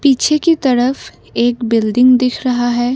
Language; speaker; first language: Hindi; non-native, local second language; Assamese